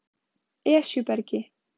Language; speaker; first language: Icelandic; native; Icelandic